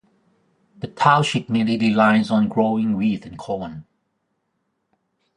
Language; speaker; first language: English; non-native, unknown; Thai